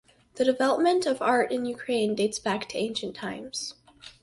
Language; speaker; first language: English; native; English